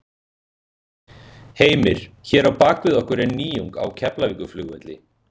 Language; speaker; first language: Icelandic; native; Icelandic